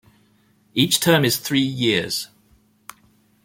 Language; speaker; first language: English; native; English